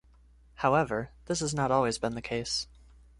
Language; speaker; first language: English; native; English